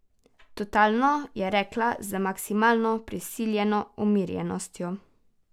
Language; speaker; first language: Slovenian; native; Slovenian